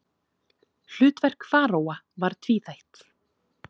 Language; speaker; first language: Icelandic; native; Icelandic